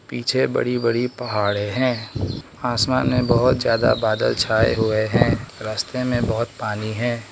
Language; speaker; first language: Hindi; non-native, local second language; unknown